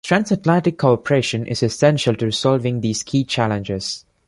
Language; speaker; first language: English; non-native, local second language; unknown